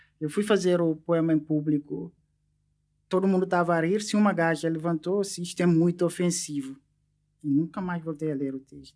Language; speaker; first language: Portuguese; non-native, local second language; Upper Guinea Crioulo